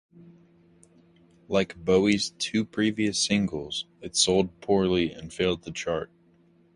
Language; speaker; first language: English; native; English